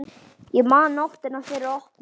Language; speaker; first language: Icelandic; native; Icelandic